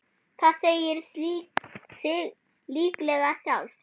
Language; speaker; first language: Icelandic; non-native, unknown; German